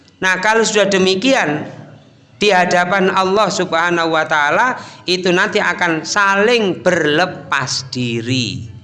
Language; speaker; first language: Indonesian; native; Indonesian